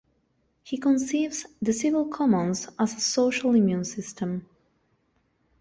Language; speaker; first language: English; non-native, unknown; Spanish